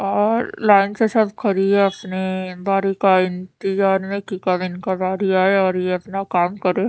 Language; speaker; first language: Hindi; native; Hindi